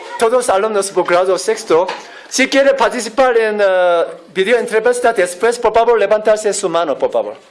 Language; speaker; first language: Spanish; non-native, learner; Korean